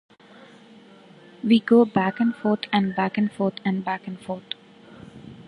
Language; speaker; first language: English; non-native, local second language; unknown